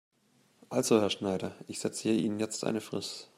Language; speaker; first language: German; native; German